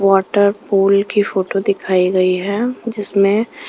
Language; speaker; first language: Hindi; non-native, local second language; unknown